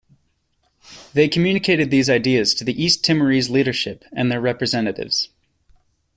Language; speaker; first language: English; native; English